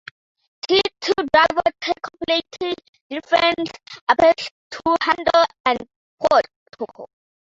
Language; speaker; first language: English; non-native, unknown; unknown